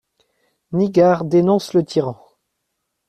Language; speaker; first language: French; native; French